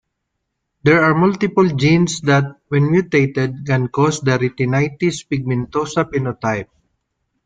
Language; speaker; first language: English; non-native, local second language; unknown